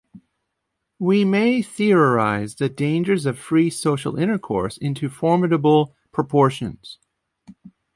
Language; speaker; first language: English; native; English